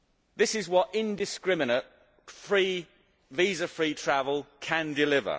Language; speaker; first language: English; native; English